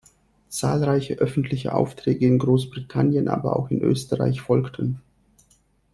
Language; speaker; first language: German; non-native, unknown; Russian